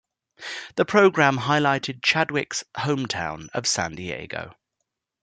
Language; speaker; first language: English; native; English